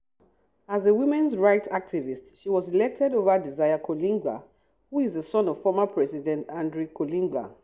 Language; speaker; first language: English; non-native, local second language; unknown